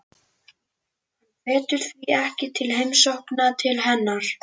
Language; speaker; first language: Icelandic; native; Icelandic